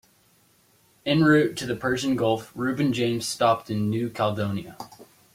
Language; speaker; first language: English; native; English